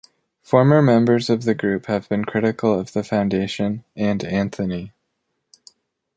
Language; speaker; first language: English; native; English